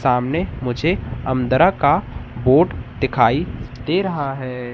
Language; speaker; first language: Hindi; native; Hindi